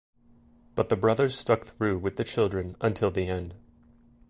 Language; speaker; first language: English; native; English